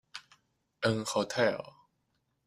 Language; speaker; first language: English; native; English